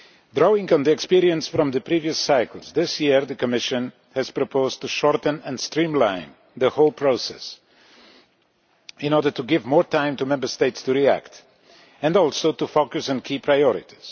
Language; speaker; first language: English; non-native, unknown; Polish